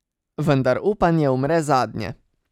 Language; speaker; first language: Slovenian; native; Slovenian